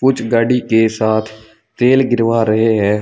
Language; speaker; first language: Hindi; native; Hindi